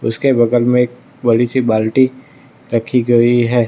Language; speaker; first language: Hindi; non-native, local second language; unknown